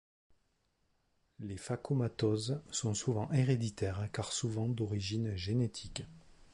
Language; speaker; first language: French; native; French